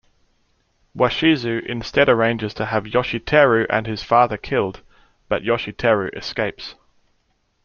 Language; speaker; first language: English; native; English